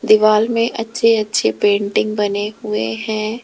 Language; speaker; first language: Hindi; native; Hindi